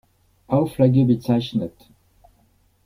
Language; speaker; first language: German; non-native, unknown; French